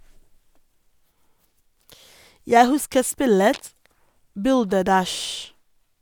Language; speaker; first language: Norwegian; non-native, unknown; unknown